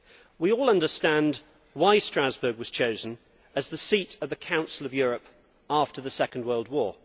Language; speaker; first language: English; native; English